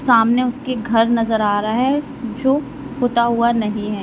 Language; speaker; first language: Hindi; native; Hindi